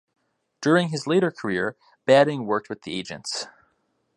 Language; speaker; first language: English; native; English